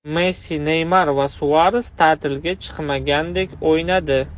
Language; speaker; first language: Uzbek; non-native, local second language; Russian